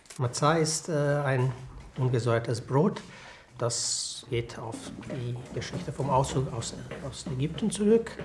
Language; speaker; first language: German; non-native, fluent; Croatian